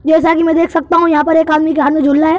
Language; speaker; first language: Hindi; native; Hindi